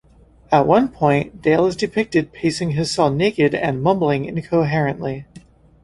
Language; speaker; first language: English; native; English